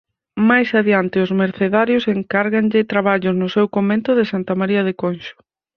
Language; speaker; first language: Galician; native; Galician